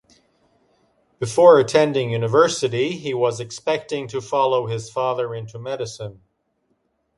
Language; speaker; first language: English; native; English